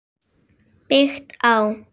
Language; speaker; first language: Icelandic; native; Icelandic